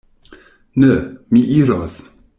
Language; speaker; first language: Esperanto; non-native, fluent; German